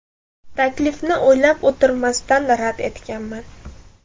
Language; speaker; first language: Uzbek; non-native, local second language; Russian